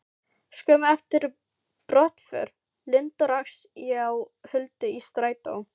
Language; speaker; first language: Icelandic; non-native, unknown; Filipino